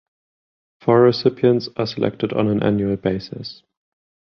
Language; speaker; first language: English; non-native, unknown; German